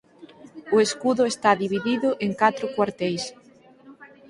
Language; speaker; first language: Galician; native; Galician